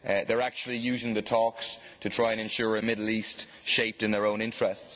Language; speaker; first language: English; native; English